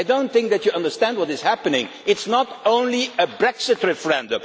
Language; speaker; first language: English; non-native, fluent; Dutch